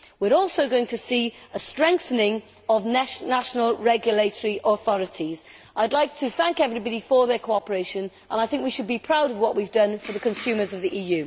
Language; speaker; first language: English; native; English